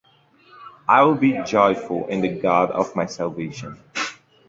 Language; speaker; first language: English; non-native, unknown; Portuguese